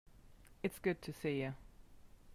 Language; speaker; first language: English; non-native, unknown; German